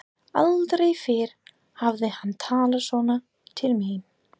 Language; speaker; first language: Icelandic; non-native, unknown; English